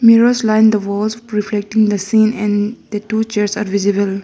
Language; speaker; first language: English; non-native, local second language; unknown